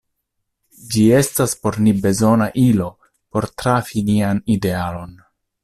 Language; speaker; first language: Esperanto; non-native, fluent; Italian